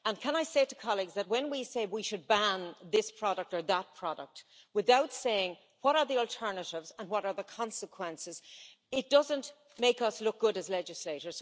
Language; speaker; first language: English; native; English